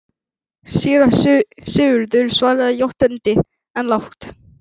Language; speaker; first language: Icelandic; native; Icelandic